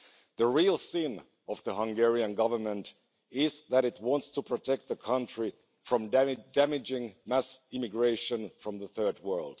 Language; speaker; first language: English; non-native, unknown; Finnish